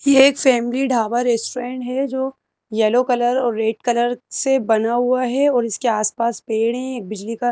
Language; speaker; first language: Hindi; native; Hindi